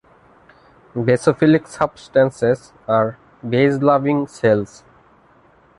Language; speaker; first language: English; non-native, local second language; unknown